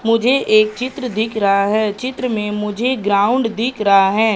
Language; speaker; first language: Hindi; native; Hindi